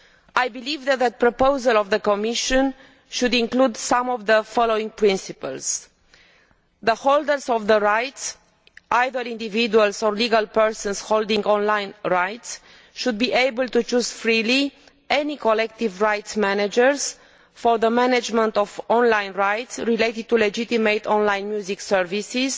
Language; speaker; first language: English; non-native, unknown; Romanian